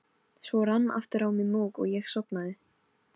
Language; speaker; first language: Icelandic; non-native, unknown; Polish